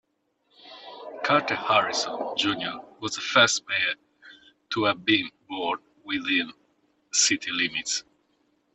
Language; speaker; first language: English; non-native, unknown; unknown